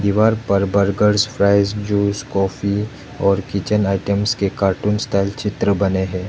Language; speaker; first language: Hindi; non-native, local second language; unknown